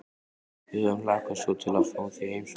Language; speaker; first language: Icelandic; native; Icelandic